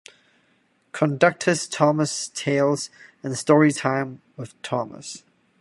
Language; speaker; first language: English; non-native, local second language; Cantonese